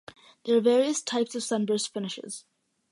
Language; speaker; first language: English; early bilingual, other home language; Malayalam